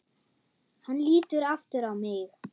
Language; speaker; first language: Icelandic; non-native, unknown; German